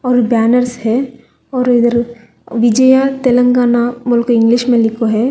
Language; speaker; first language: Hindi; non-native, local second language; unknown